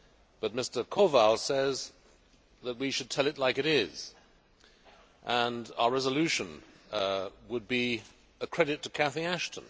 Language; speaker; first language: English; native; English